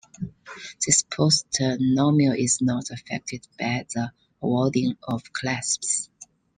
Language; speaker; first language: English; non-native, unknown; Chinese